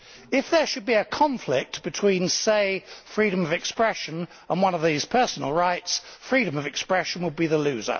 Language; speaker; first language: English; native; English